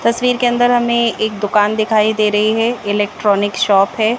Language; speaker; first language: Hindi; native; Hindi